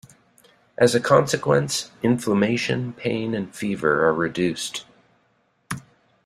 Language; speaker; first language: English; native; English